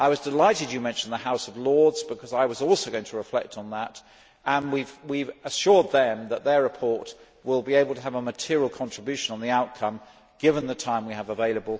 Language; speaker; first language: English; native; English